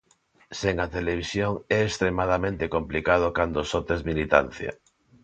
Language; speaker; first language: Galician; non-native, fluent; Spanish